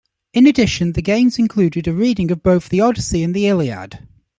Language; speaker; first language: English; native; English